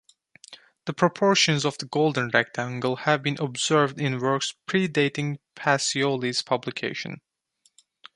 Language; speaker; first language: English; non-native, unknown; Turkish